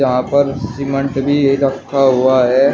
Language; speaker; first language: Hindi; native; Hindi